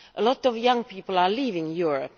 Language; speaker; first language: English; non-native, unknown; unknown